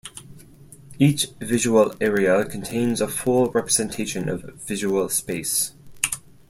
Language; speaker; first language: English; non-native, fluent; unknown